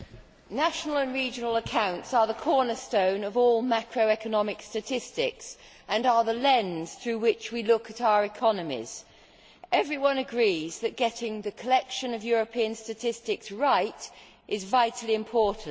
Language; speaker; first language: English; native; English